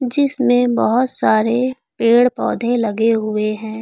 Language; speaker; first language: Hindi; native; Hindi